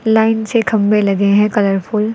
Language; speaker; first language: Hindi; native; Hindi